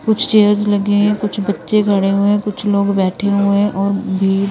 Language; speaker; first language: Hindi; non-native, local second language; Punjabi